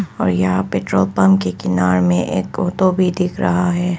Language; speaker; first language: Hindi; non-native, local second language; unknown